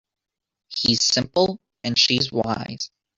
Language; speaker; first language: English; native; English